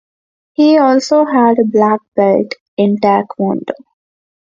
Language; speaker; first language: English; non-native, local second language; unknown